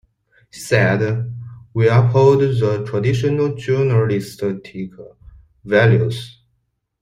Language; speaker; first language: English; non-native, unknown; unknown